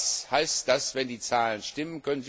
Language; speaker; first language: German; non-native, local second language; Luxembourgish